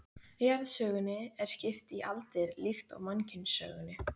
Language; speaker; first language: Icelandic; native; Icelandic